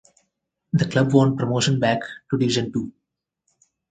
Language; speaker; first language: English; non-native, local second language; Telugu